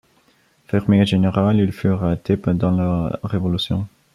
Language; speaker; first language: French; non-native, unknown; Bulgarian